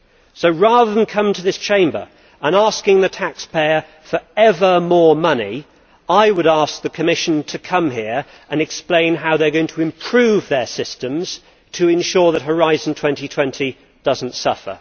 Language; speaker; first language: English; native; English